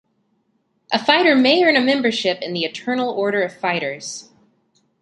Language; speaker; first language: English; native; English